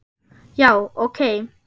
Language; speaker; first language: Icelandic; non-native, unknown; German